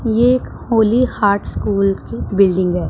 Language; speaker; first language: Hindi; non-native, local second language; Punjabi